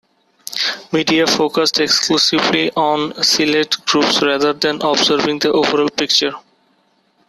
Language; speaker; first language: English; non-native, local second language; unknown